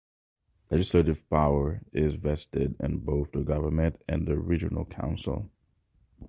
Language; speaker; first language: English; non-native, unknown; Haitian Creole